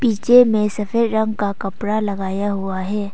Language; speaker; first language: Hindi; non-native, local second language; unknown